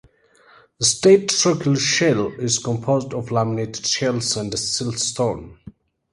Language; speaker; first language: English; native; English